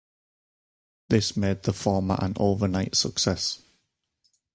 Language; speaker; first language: English; native; English